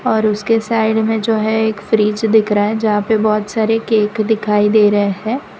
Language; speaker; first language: Hindi; non-native, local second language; Gujarati